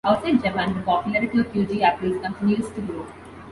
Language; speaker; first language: English; non-native, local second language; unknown